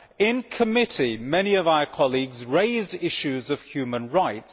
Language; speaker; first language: English; native; English